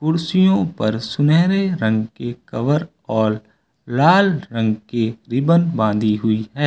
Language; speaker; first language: Hindi; native; Hindi